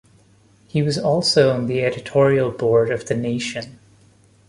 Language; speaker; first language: English; non-native, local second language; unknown